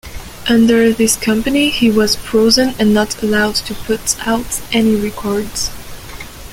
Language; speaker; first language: English; non-native, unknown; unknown